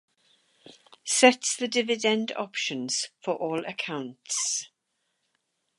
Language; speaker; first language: English; native; English